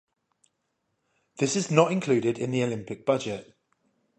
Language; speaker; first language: English; native; English